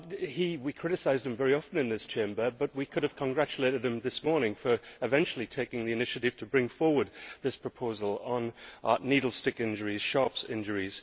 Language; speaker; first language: English; native; English